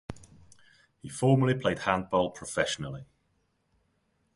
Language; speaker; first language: English; non-native, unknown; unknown